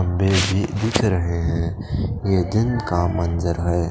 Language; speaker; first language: Hindi; non-native, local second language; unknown